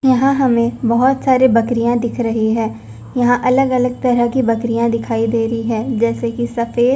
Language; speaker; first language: Hindi; non-native, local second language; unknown